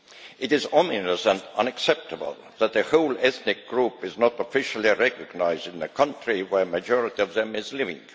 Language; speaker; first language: English; non-native, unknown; Estonian